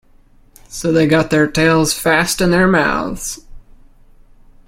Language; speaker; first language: English; native; English